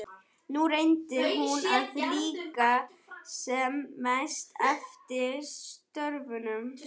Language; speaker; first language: Icelandic; non-native, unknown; German